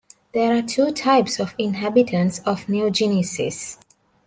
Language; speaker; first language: English; non-native, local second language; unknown